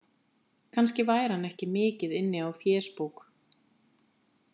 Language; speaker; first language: Icelandic; native; Icelandic